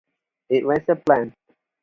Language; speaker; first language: English; non-native, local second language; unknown